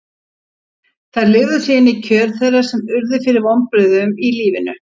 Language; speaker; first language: Icelandic; native; Icelandic